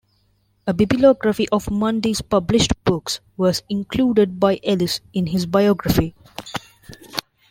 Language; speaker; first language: English; non-native, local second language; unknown